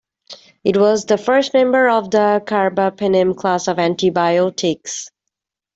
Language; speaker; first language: English; native; English